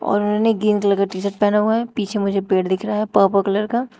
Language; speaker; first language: Hindi; native; Hindi